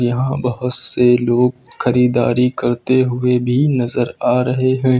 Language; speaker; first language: Hindi; native; Hindi